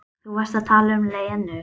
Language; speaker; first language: Icelandic; native; Icelandic